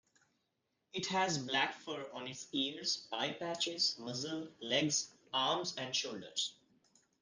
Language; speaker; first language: English; non-native, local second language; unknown